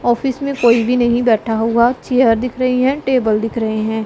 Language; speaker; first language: Hindi; non-native, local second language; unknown